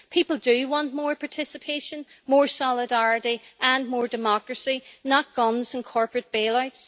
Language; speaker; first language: English; native; English